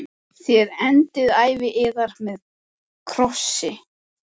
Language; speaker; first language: Icelandic; native; Icelandic